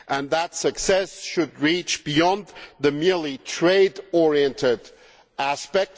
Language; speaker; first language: English; non-native, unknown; German